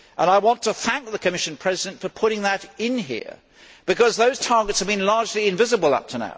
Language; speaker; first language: English; native; English